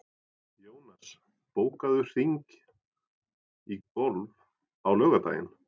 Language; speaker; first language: Icelandic; non-native, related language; Norwegian